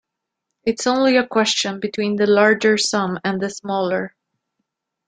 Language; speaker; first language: English; non-native, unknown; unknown